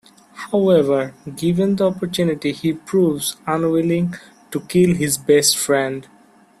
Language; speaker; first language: English; non-native, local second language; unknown